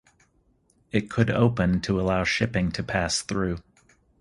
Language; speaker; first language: English; native; English